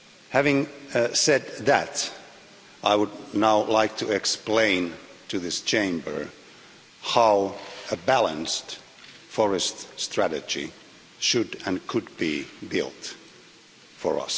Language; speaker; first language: English; non-native, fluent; Finnish